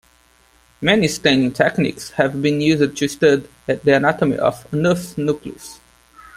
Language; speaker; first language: English; non-native, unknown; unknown